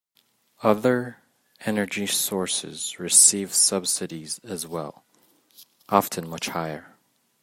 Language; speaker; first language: English; native; English